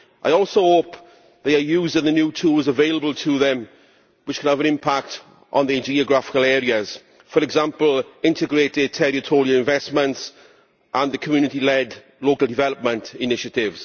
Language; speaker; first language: English; native; English